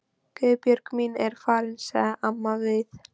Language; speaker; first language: Icelandic; non-native, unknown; Polish